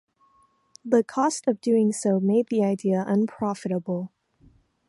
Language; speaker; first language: English; non-native, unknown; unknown